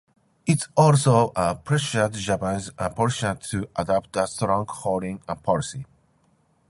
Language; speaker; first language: English; non-native, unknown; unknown